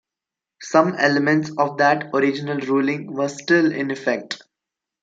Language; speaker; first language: English; non-native, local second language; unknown